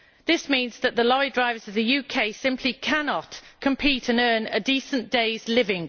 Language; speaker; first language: English; native; English